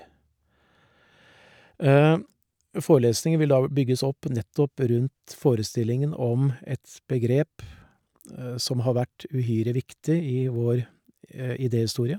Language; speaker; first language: Norwegian; native; Norwegian